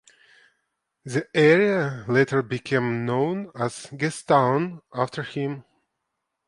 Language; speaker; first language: English; non-native, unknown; Ukrainian